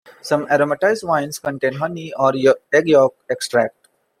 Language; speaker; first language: English; non-native, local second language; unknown